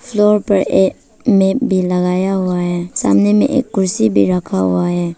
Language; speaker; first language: Hindi; non-native, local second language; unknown